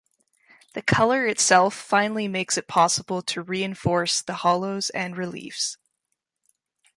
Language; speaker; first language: English; native; English